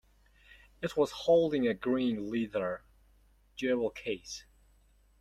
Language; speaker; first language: English; non-native, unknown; Mongolian